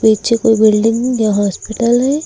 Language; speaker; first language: Hindi; native; Hindi